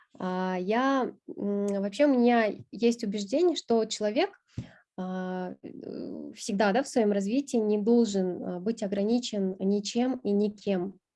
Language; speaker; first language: Russian; non-native, local second language; Kyrgyz